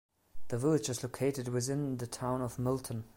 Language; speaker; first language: English; non-native, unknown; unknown